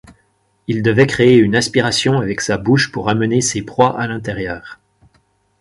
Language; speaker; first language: French; native; French